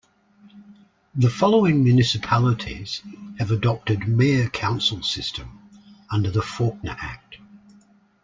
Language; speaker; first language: English; native; English